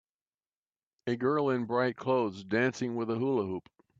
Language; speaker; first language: English; native; English